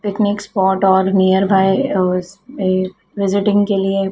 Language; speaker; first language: Hindi; native; Hindi